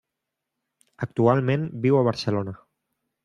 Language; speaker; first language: Catalan; non-native, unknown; Spanish